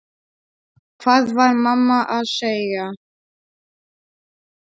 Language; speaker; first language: Icelandic; non-native, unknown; Polish